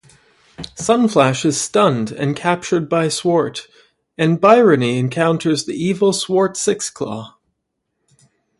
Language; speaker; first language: English; native; English